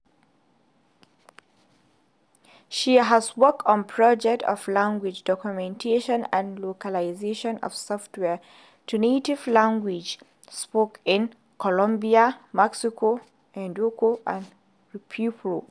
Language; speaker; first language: English; non-native, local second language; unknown